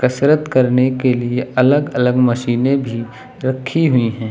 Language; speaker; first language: Hindi; native; Hindi